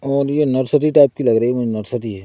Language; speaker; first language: Hindi; native; Hindi